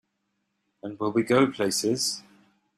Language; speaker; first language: English; native; English